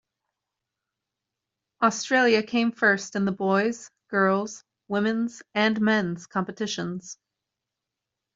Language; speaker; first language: English; native; English